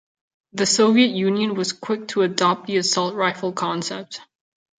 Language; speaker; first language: English; non-native, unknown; Catalan